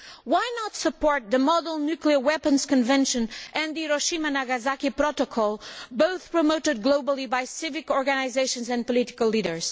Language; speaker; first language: English; non-native, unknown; Portuguese